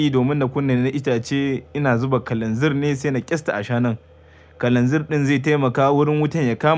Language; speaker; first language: Hausa; native; Hausa